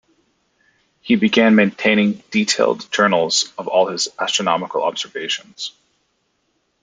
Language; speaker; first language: English; native; English